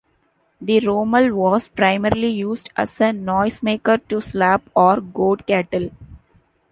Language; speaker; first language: English; non-native, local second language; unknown